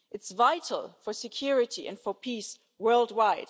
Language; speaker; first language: English; non-native, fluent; German